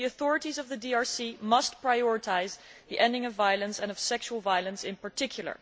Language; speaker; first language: English; non-native, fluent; Dutch